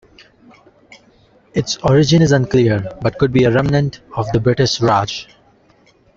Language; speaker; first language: English; non-native, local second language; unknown